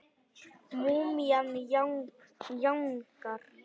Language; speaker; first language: Icelandic; non-native, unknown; Polish